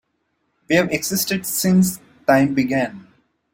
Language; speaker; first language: English; non-native, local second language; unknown